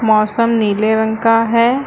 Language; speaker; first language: Hindi; native; Hindi